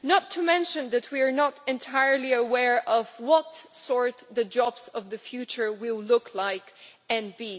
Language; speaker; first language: English; non-native, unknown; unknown